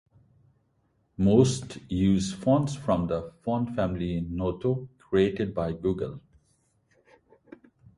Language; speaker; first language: English; non-native, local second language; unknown